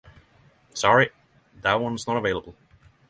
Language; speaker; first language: English; non-native, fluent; Norwegian